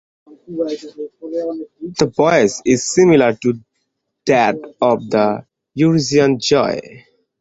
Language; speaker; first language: English; non-native, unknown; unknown